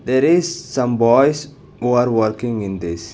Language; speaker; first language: English; non-native, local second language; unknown